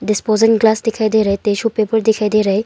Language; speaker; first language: Hindi; non-native, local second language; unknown